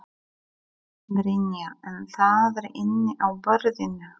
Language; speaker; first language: Icelandic; non-native, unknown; Polish